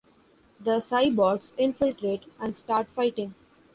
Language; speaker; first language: English; non-native, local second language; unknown